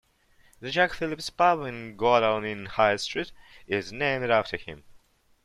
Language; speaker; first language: English; non-native, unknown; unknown